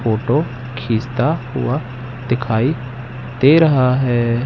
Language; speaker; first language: Hindi; native; Hindi